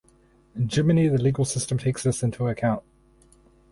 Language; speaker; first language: English; native; English